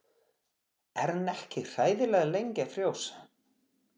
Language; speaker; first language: Icelandic; non-native, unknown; Portuguese